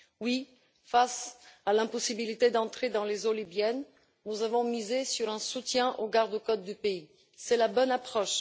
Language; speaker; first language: French; non-native, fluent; Bulgarian